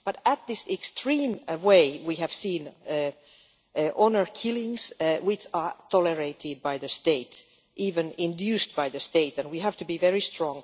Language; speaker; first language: English; non-native, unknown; Finnish